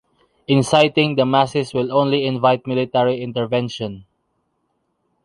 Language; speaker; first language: English; non-native, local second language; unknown